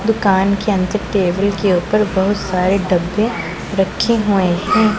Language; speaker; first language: Hindi; non-native, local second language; Punjabi